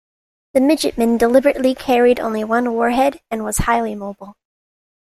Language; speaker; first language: English; native; English